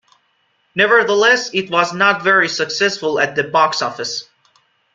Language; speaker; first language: English; non-native, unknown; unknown